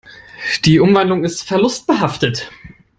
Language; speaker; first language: English; non-native, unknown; German